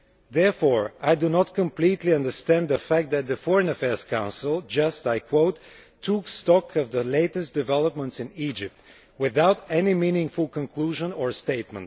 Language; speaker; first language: English; non-native, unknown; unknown